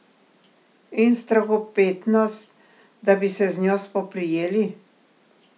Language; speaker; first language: Slovenian; native; Slovenian